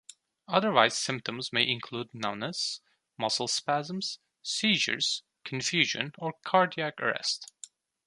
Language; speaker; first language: English; non-native, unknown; Turkish